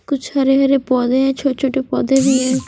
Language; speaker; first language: Hindi; non-native, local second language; Punjabi